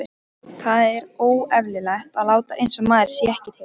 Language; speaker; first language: Icelandic; non-native, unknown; Polish